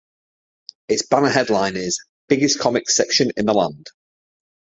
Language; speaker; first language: English; native; English